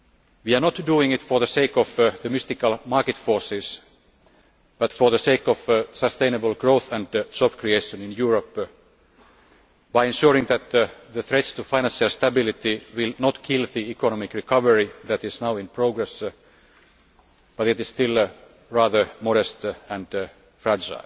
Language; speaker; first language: English; non-native, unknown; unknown